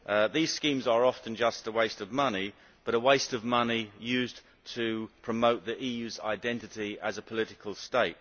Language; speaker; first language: English; native; English